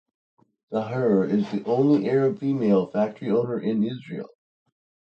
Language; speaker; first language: English; native; English